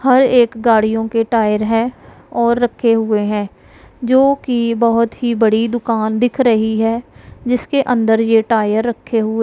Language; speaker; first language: Hindi; non-native, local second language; Punjabi